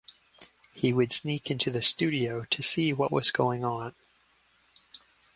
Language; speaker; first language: English; native; English